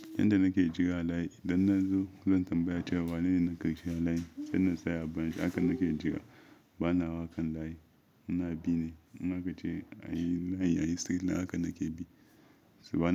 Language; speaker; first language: Hausa; non-native, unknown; Yoruba